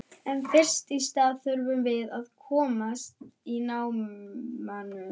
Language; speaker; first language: Icelandic; non-native, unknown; German